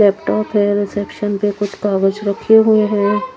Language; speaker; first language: Hindi; native; Hindi